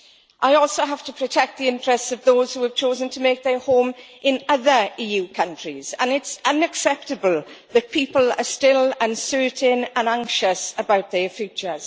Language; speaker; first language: English; native; English